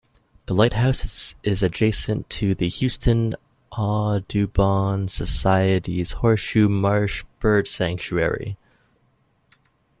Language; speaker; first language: English; native; English